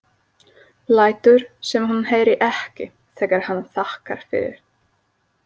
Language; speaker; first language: Icelandic; non-native, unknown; Slovak